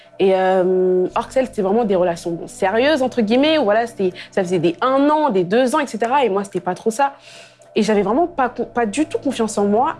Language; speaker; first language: French; early bilingual, other home language; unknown